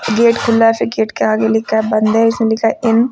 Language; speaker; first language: Hindi; native; Hindi